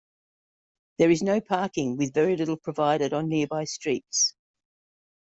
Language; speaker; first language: English; native; English